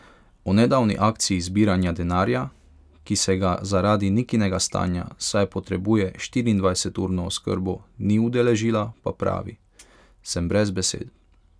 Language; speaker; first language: Slovenian; non-native, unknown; Hungarian